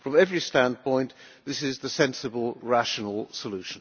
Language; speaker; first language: English; non-native, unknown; Hungarian